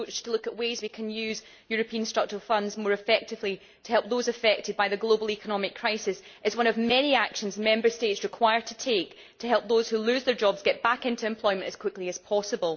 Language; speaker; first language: English; native; English